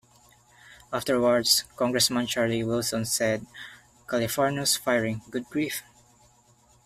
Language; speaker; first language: English; non-native, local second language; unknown